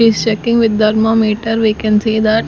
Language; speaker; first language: English; non-native, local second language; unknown